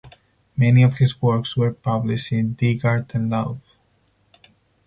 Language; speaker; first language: English; non-native, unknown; Spanish